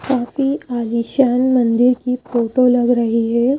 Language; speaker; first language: Hindi; native; Hindi